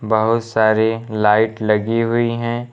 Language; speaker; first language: Hindi; native; Hindi